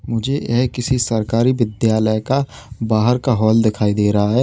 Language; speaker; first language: Hindi; native; Hindi